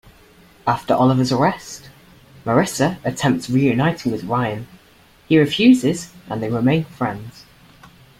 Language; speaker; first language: English; native; English